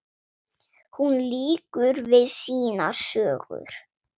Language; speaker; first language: Icelandic; non-native, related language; Swedish